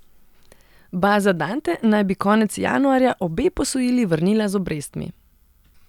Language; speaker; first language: Slovenian; non-native, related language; Serbian